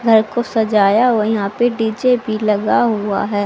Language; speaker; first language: Hindi; native; Hindi